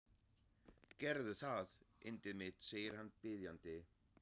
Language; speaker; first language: Icelandic; non-native, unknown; German